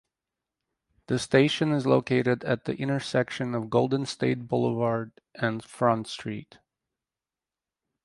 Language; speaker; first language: English; native; English